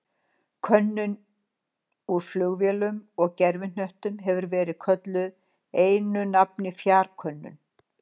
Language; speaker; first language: Icelandic; native; Icelandic